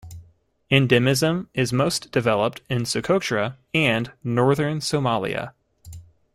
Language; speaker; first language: English; native; English